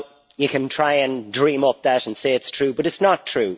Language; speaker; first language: English; native; English